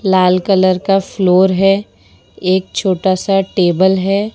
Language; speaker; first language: Hindi; non-native, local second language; Gujarati